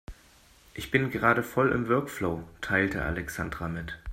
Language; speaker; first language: German; native; German